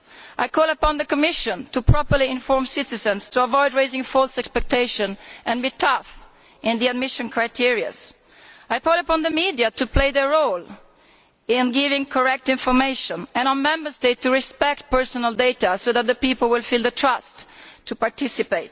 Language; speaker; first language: English; non-native, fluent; Italian